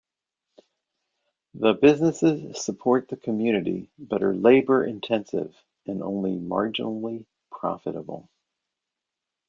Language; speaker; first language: English; native; English